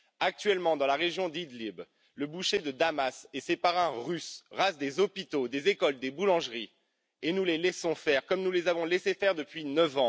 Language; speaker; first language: French; native; French